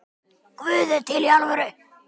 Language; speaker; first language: Icelandic; native; Icelandic